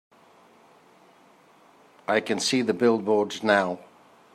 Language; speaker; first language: English; native; English